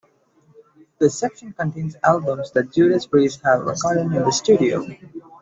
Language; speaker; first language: English; non-native, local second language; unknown